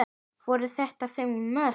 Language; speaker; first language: Icelandic; native; Icelandic